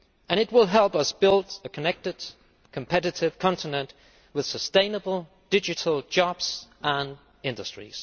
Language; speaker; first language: English; non-native, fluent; Danish